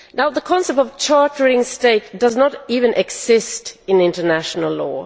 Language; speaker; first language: English; non-native, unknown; Swedish